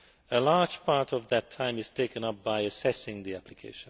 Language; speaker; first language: English; non-native, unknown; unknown